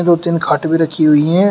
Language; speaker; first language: Hindi; native; Hindi